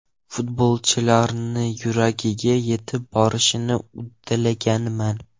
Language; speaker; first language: Uzbek; non-native, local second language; Russian